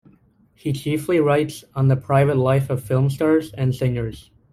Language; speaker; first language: English; native; English